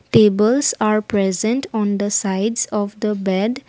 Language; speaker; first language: English; non-native, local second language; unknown